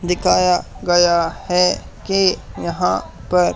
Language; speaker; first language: Hindi; native; Hindi